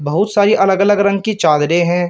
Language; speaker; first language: Hindi; native; Hindi